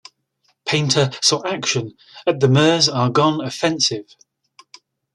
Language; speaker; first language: English; native; English